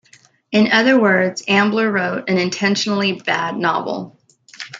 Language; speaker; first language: English; native; English